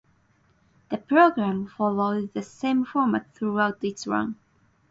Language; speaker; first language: English; non-native, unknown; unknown